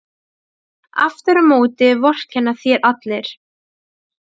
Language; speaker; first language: Icelandic; non-native, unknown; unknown